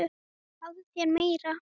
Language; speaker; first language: Icelandic; native; Icelandic